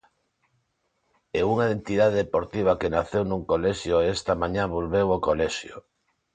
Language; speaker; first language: Galician; non-native, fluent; Spanish